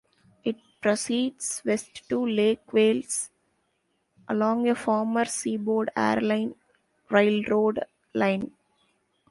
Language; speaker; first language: English; non-native, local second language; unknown